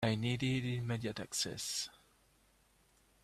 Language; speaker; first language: English; native; English